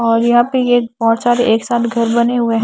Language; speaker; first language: Hindi; non-native, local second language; Punjabi